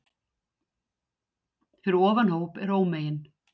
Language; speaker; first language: Icelandic; native; Icelandic